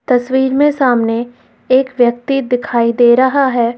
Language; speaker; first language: Hindi; native; Hindi